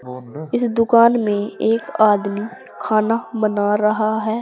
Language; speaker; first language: Hindi; native; Hindi